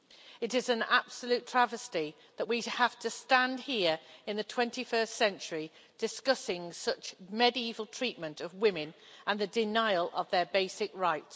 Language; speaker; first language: English; native; English